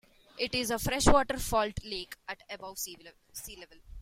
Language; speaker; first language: English; non-native, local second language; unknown